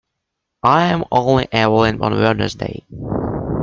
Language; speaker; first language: English; native; English